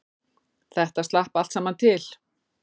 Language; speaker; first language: Icelandic; native; Icelandic